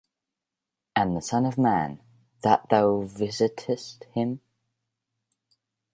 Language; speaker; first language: English; native; English